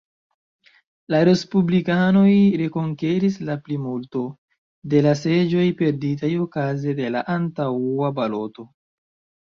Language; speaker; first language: Esperanto; non-native, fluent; Chinese